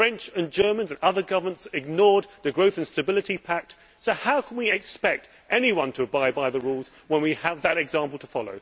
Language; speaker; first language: English; native; English